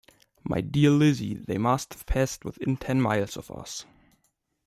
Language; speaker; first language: English; non-native, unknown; German